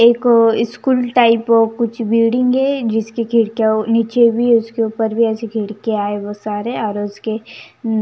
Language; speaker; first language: Hindi; non-native, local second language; Punjabi